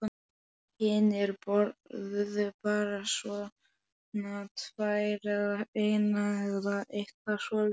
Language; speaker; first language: Icelandic; non-native, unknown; Polish